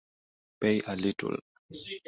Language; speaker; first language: English; non-native, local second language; Swahili